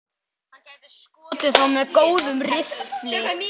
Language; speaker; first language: Icelandic; native; Icelandic